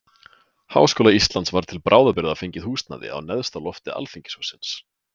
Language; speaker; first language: Icelandic; native; Icelandic